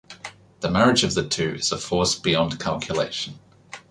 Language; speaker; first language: English; native; English